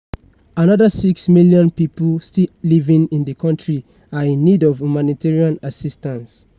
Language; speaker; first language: English; non-native, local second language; Yoruba